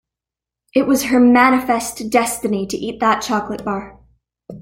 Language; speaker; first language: English; native; English